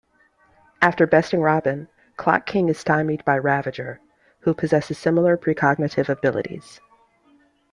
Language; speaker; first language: English; native; English